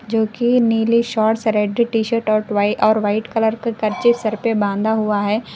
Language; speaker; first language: Hindi; non-native, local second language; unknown